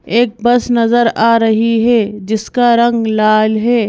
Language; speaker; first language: Hindi; native; Hindi